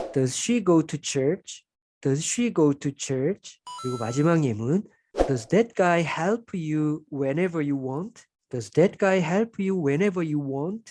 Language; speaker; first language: English; non-native, fluent; Korean